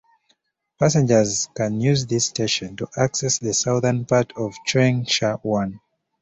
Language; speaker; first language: English; native; English